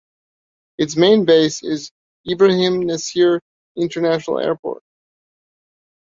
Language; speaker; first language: English; native; English